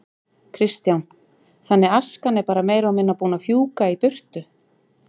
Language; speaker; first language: Icelandic; native; Icelandic